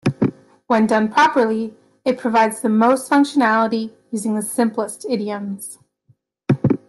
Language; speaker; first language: English; native; English